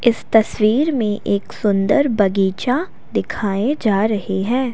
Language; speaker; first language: Hindi; non-native, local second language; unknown